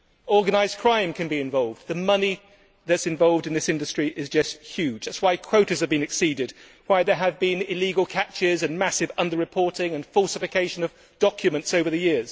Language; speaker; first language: English; native; English